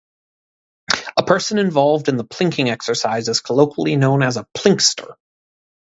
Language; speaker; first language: English; native; English